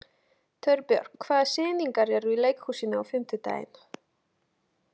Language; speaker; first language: Icelandic; non-native, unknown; Polish